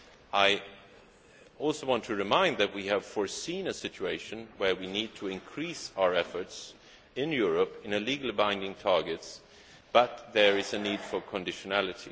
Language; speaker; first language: English; non-native, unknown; Swedish